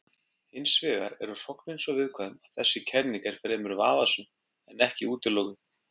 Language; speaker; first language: Icelandic; native; Icelandic